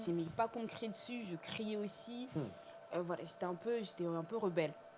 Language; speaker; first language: French; native; French